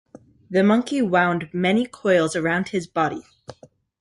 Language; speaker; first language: English; native; English